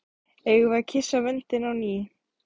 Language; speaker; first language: Icelandic; native; Icelandic